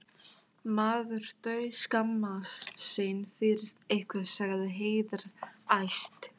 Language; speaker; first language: Icelandic; non-native, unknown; Thai